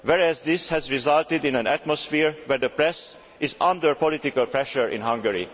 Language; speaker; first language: English; non-native, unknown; Hungarian